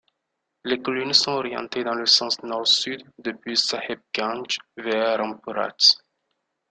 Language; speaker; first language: French; non-native, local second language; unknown